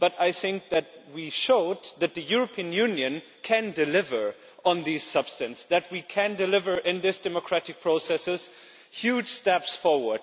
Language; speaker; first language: English; non-native, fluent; German